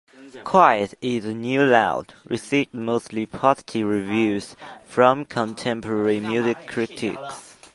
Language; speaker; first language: English; non-native, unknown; Chinese